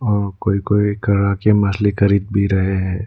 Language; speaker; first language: Hindi; non-native, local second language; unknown